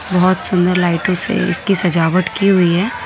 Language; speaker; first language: Hindi; native; Hindi